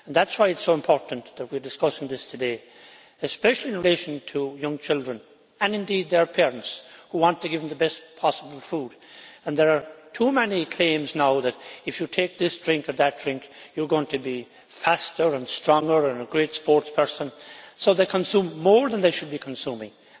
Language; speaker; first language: English; native; English